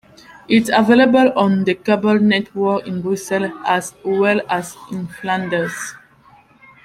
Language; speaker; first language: English; non-native, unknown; French